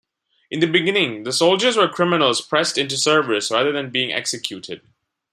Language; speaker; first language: English; non-native, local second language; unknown